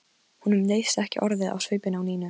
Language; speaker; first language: Icelandic; non-native, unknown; Polish